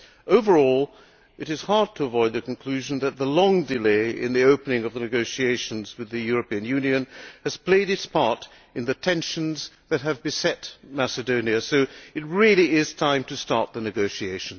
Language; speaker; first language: English; non-native, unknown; Hungarian